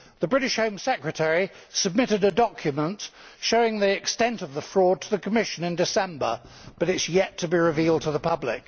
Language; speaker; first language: English; native; English